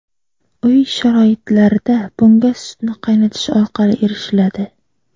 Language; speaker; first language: Uzbek; native; Uzbek